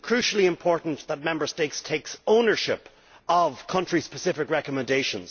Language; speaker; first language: English; native; English